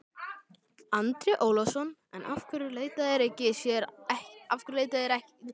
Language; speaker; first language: Icelandic; native; Icelandic